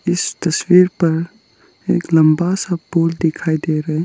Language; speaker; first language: Hindi; non-native, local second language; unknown